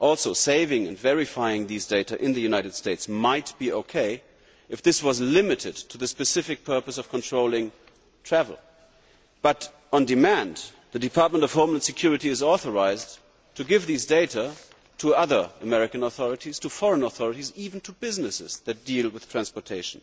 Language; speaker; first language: English; non-native, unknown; German